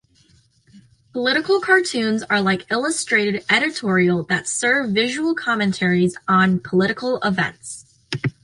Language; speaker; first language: English; native; English